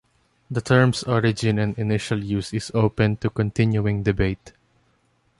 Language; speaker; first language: English; non-native, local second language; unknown